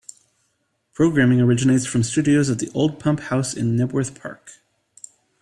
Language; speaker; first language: English; native; English